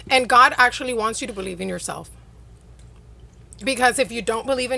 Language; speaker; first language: English; non-native, fluent; Spanish